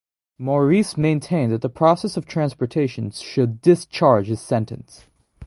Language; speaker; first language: English; native; English